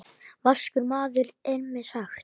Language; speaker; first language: Icelandic; native; Icelandic